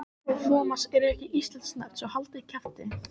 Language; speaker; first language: Icelandic; native; Icelandic